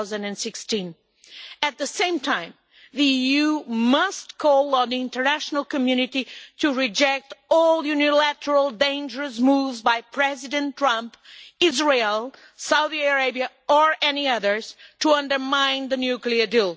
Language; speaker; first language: English; non-native, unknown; Portuguese